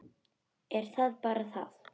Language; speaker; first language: Icelandic; non-native, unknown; Russian